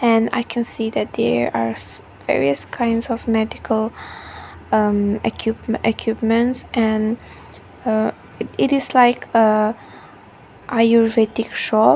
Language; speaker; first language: English; non-native, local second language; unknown